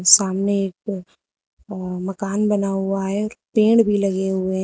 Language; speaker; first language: Hindi; native; Hindi